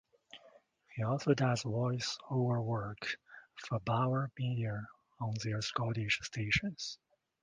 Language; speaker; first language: English; non-native, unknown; Chinese